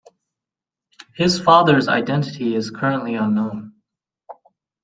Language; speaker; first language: English; native; English